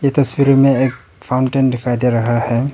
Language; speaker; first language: Hindi; non-native, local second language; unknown